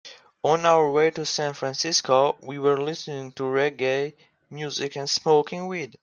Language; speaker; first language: English; non-native, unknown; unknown